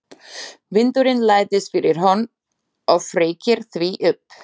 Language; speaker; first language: Icelandic; non-native, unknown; Slovak